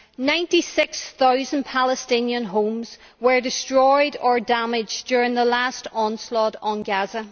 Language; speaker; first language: English; native; English